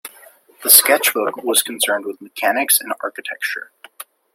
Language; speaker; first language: English; native; English